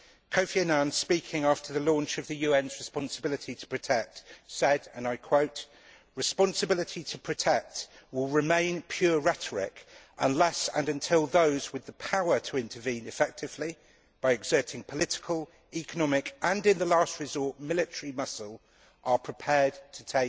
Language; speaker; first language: English; native; English